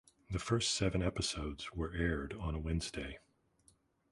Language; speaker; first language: English; native; English